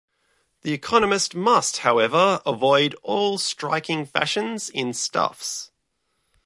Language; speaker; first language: English; native; English